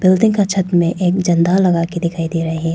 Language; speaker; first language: Hindi; non-native, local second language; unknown